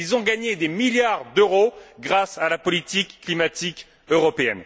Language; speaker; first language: French; native; French